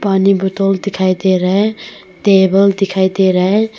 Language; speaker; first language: Hindi; non-native, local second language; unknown